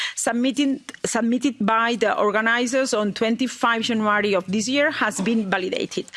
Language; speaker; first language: English; non-native, fluent; Catalan